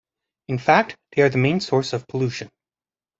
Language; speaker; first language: English; native; English